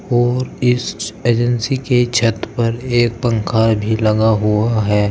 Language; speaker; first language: Hindi; native; Hindi